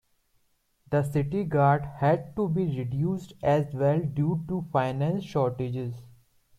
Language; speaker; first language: English; non-native, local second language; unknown